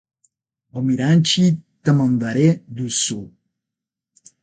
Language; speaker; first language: Portuguese; non-native, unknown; Spanish